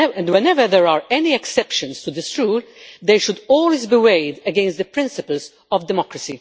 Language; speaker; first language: English; non-native, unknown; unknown